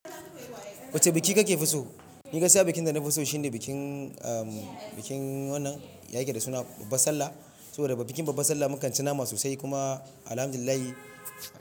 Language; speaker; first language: Hausa; non-native, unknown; Yoruba